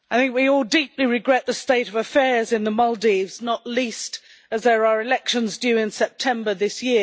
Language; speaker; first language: English; native; English